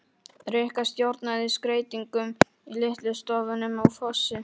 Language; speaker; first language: Icelandic; non-native, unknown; Polish